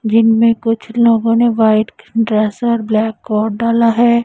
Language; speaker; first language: Hindi; non-native, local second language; Punjabi